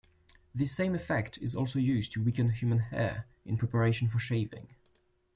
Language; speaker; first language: English; non-native, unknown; French